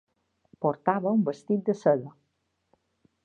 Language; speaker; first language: Catalan; native; Catalan